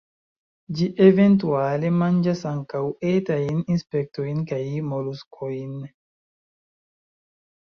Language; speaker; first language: Esperanto; non-native, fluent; Chinese